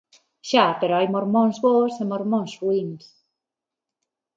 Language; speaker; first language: Galician; non-native, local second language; Spanish